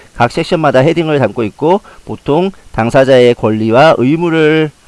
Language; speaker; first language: Korean; native; Korean